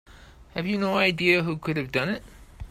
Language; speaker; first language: English; native; English